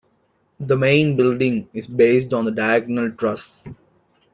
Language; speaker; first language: English; non-native, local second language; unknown